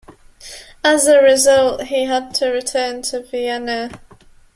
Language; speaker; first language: English; native; English